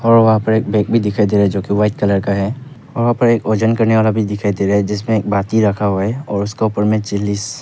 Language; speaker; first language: Hindi; non-native, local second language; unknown